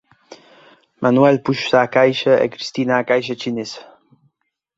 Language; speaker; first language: Galician; native; Galician